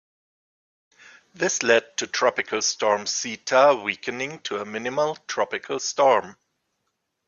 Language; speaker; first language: English; non-native, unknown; German